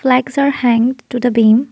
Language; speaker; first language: English; non-native, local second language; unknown